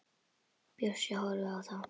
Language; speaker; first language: Icelandic; native; Icelandic